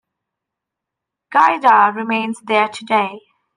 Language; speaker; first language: English; non-native, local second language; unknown